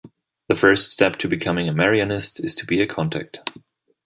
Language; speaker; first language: English; non-native, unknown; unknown